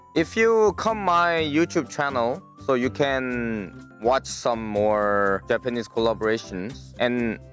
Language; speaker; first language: English; non-native, learner; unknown